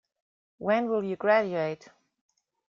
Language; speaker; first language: English; non-native, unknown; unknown